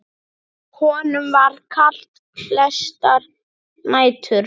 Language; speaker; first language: Icelandic; native; Icelandic